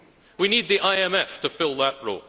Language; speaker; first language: English; native; English